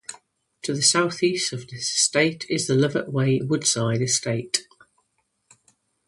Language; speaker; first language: English; native; English